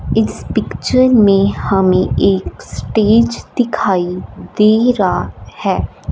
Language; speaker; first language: Hindi; non-native, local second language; Punjabi